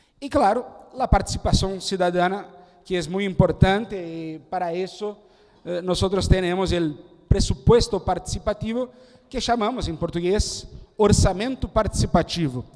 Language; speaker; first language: Spanish; non-native, related language; Portuguese